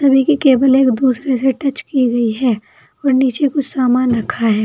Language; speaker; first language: Hindi; native; Hindi